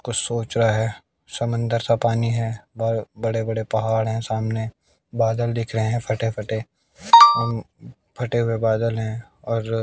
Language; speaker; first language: Hindi; native; Hindi